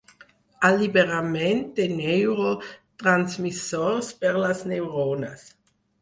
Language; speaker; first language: Catalan; non-native, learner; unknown